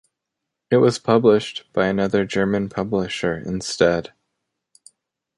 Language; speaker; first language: English; native; English